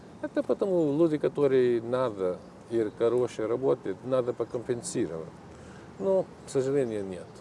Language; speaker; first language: Russian; non-native, learner; Portuguese